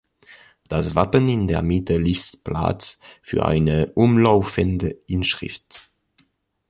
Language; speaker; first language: German; non-native, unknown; French